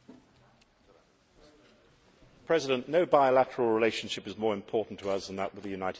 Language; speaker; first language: English; native; English